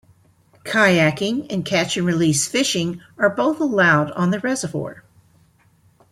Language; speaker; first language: English; native; English